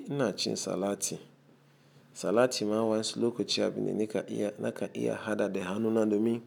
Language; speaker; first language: Hausa; non-native, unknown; Igbo